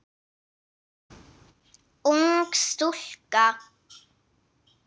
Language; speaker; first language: Icelandic; non-native, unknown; English